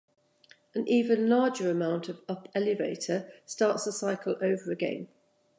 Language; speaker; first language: English; native; English